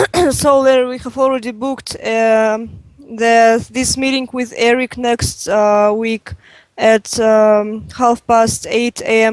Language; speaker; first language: English; non-native, fluent; Russian